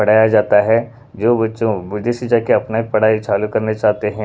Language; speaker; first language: Hindi; non-native, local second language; Punjabi